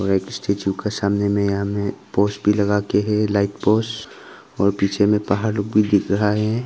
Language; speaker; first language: Hindi; non-native, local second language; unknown